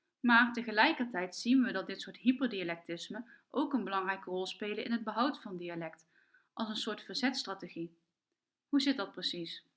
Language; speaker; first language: Dutch; native; Dutch